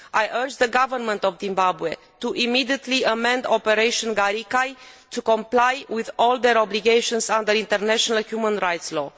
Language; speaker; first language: English; non-native, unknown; Romanian